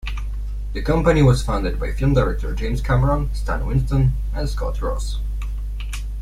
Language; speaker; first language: English; non-native, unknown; Polish